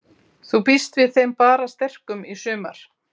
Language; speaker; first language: Icelandic; native; Icelandic